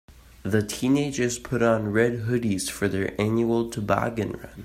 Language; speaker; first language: English; native; English